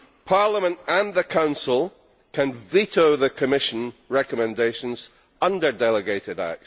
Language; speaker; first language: English; native; English